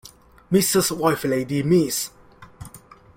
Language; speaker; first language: English; non-native, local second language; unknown